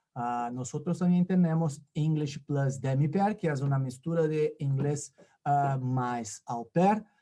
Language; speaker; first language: Spanish; non-native, related language; Portuguese